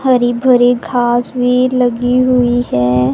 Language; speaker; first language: Hindi; non-native, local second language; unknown